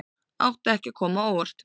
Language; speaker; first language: Icelandic; native; Icelandic